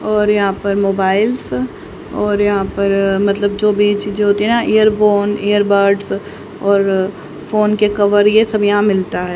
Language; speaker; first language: Hindi; native; Hindi